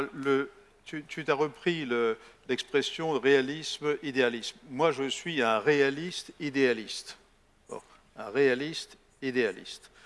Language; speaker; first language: French; native; French